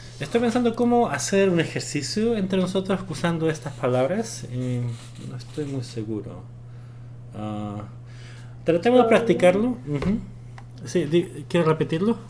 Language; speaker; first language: Spanish; early bilingual, other home language; Korean